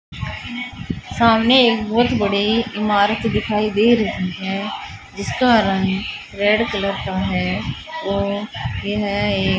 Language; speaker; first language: Hindi; native; Hindi